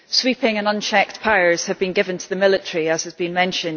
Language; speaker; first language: English; native; English